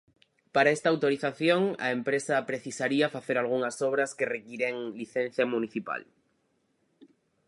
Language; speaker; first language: Galician; native; Galician